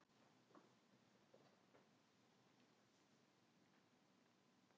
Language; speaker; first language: Icelandic; native; Icelandic